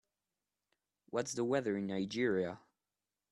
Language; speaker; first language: English; non-native, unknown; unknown